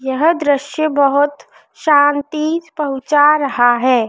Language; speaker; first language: Hindi; native; Hindi